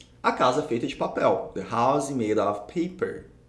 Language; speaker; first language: English; non-native, fluent; Portuguese